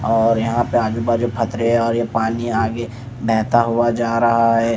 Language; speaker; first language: Hindi; non-native, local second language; Punjabi